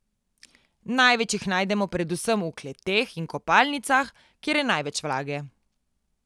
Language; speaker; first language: Slovenian; native; Slovenian